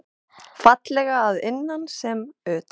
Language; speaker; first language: Icelandic; non-native, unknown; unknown